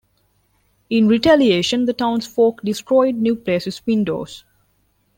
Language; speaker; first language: English; non-native, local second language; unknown